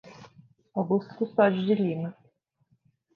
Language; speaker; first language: Portuguese; native; Portuguese